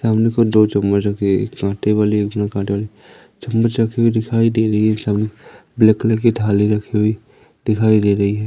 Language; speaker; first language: Hindi; native; Hindi